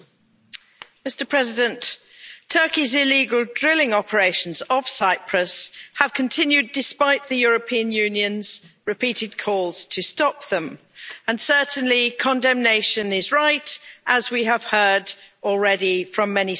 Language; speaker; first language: English; native; English